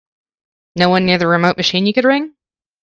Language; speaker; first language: English; native; English